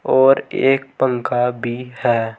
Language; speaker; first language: Hindi; native; Hindi